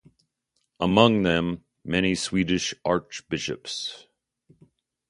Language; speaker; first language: English; native; English